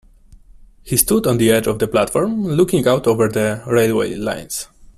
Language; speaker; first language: English; non-native, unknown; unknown